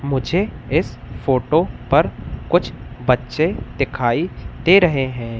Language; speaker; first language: Hindi; native; Hindi